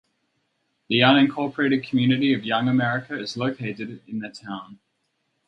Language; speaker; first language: English; native; English